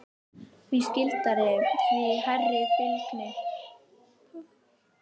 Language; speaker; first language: Icelandic; native; Icelandic